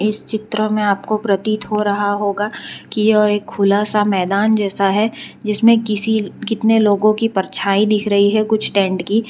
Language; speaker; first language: Hindi; non-native, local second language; Gujarati